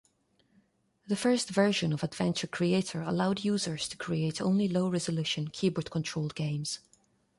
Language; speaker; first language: English; non-native, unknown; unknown